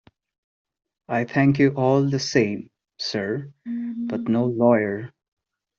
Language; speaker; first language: English; non-native, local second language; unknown